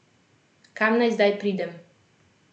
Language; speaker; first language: Slovenian; native; Slovenian